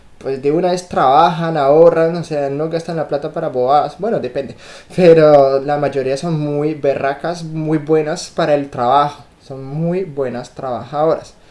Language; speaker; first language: Spanish; non-native, fluent; French